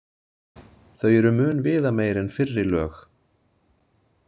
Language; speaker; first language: Icelandic; native; Icelandic